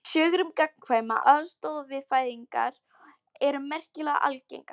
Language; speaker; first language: Icelandic; non-native, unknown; Polish